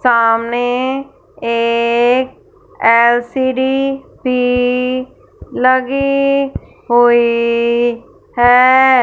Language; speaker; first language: Hindi; non-native, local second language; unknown